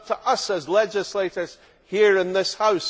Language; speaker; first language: English; native; English